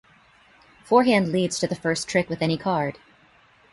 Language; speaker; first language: English; native; English